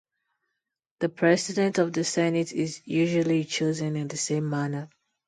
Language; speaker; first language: English; non-native, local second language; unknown